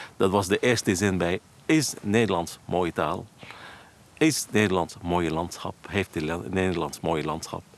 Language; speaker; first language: Dutch; non-native, fluent; Arabic